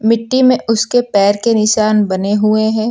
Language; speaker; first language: Hindi; native; Hindi